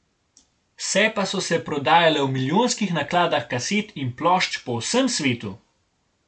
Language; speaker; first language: Slovenian; native; Slovenian